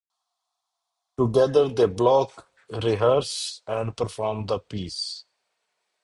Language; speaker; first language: English; non-native, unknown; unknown